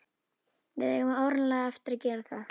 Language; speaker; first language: Icelandic; native; Icelandic